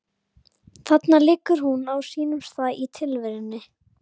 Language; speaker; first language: Icelandic; native; Icelandic